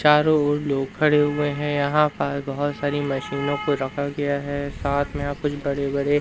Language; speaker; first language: Hindi; native; Hindi